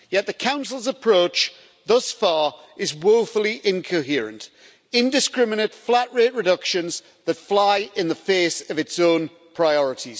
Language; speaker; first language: English; native; English